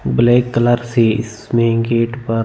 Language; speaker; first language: Hindi; non-native, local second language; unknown